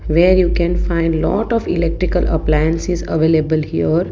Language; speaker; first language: English; non-native, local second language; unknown